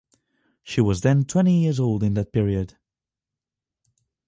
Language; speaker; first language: English; non-native, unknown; Catalan